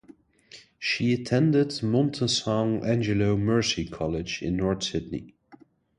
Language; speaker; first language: English; non-native, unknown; Dutch